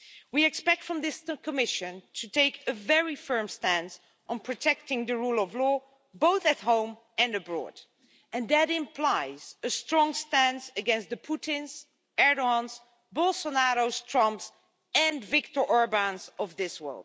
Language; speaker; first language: English; non-native, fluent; Dutch